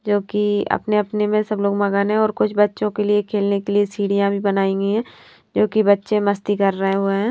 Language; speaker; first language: Hindi; native; Hindi